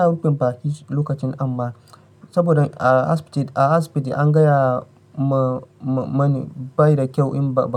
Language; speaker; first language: Hausa; non-native, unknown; Yoruba